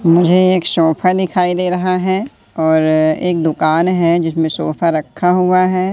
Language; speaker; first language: Hindi; native; Hindi